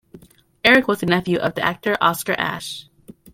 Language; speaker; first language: English; native; English